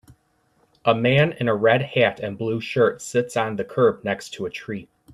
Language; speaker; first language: English; native; English